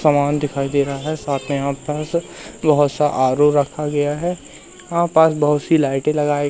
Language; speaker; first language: Hindi; native; Hindi